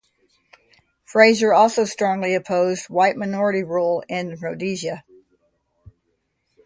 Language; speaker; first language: English; native; English